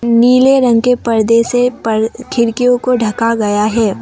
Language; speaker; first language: Hindi; non-native, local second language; Assamese